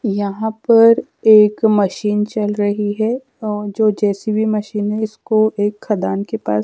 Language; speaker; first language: Hindi; native; Hindi